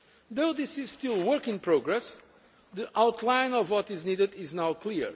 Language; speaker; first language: English; non-native, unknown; Portuguese